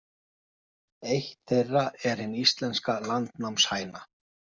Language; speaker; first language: Icelandic; native; Icelandic